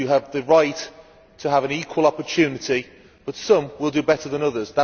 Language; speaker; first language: English; native; English